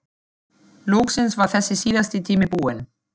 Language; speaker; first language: Icelandic; non-native, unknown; German